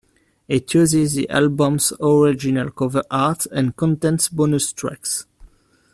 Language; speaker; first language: English; non-native, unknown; French